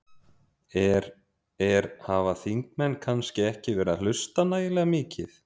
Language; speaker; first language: Icelandic; native; Icelandic